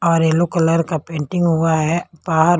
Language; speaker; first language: Hindi; non-native, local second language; Punjabi